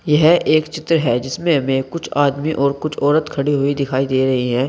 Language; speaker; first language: Hindi; native; Hindi